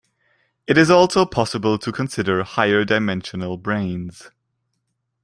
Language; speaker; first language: English; non-native, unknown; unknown